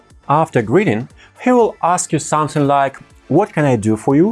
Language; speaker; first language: English; non-native, fluent; Russian